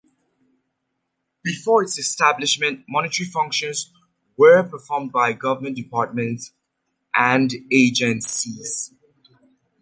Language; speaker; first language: English; native; English